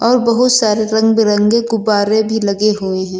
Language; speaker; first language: Hindi; native; Hindi